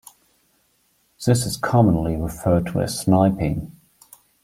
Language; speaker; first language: English; non-native, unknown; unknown